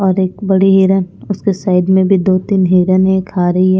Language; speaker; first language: Hindi; non-native, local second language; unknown